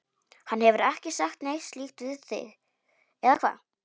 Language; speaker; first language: Icelandic; non-native, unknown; Polish